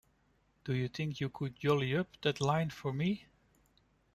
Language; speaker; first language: English; non-native, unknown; Dutch